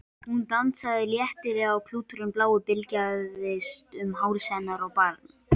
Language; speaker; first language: Icelandic; native; Icelandic